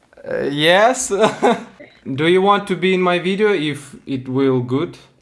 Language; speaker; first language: English; non-native, learner; Russian